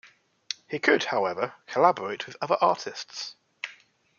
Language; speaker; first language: English; native; English